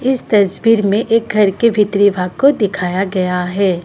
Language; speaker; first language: Hindi; non-native, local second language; Assamese